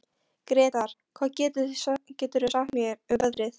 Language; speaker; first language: Icelandic; non-native, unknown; Polish